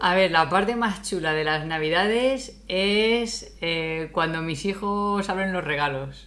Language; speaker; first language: Spanish; native; Spanish